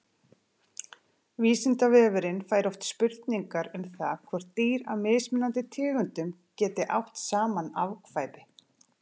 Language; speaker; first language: Icelandic; native; Icelandic